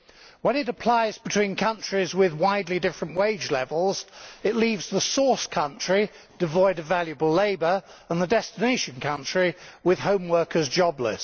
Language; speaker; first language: English; native; English